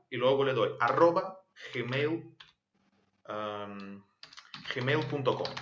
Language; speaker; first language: Spanish; non-native, fluent; Ukrainian